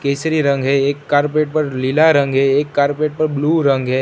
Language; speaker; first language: Hindi; non-native, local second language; Gujarati